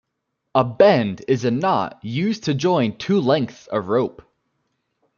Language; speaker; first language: English; native; English